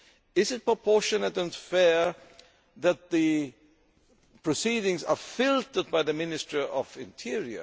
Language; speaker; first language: English; non-native, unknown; German